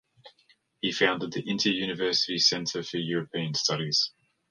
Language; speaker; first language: English; native; English